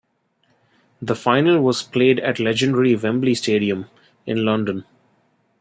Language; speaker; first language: English; non-native, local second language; Bangla